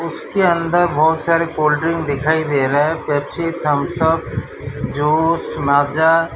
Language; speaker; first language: Hindi; non-native, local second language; Gujarati